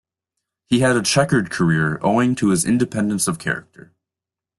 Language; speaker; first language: English; native; English